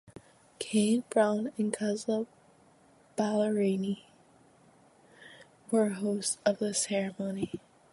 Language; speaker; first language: English; native; English